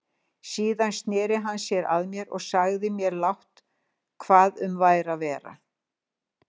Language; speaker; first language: Icelandic; native; Icelandic